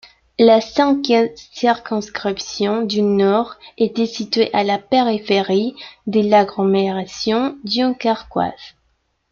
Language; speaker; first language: French; non-native, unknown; Spanish